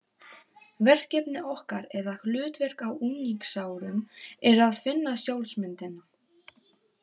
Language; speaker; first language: Icelandic; non-native, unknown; Polish